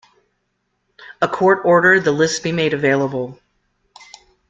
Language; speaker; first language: English; native; English